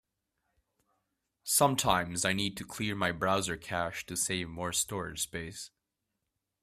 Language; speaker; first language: English; native; English